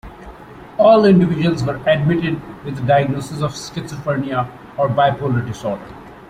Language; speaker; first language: English; non-native, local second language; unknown